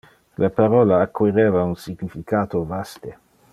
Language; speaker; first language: Interlingua; non-native, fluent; Dutch